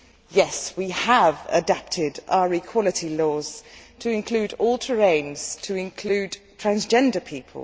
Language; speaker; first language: English; non-native, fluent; Dutch